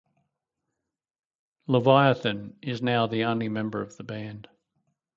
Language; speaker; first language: English; native; English